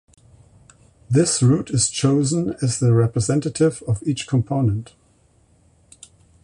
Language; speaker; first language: English; non-native, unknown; German